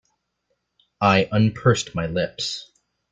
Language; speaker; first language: English; native; English